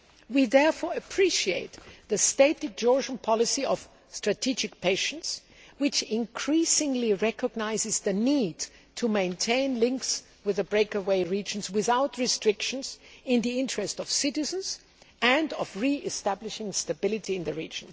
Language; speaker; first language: English; non-native, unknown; German